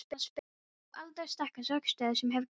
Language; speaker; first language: Icelandic; non-native, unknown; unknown